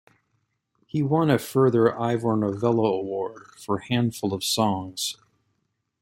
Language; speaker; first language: English; native; English